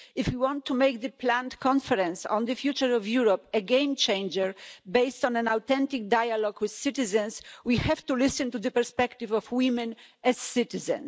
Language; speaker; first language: English; non-native, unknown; Polish